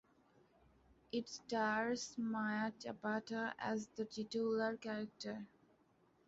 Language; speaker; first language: English; non-native, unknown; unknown